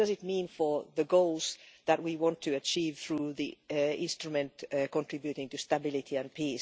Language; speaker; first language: English; non-native, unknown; Finnish